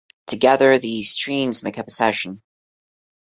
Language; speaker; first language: English; non-native, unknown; Portuguese